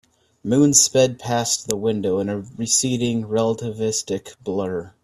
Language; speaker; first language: English; native; English